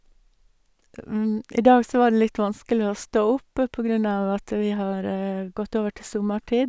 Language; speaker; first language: Norwegian; native; Norwegian